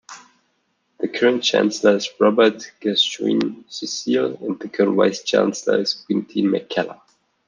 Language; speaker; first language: English; non-native, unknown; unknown